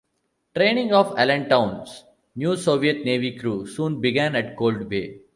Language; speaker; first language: English; non-native, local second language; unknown